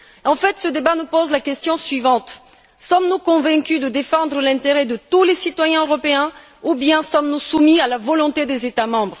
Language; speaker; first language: French; non-native, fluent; Bulgarian